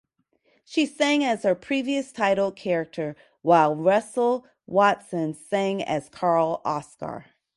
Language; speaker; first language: English; native; English